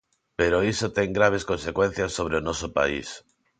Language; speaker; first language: Galician; non-native, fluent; Spanish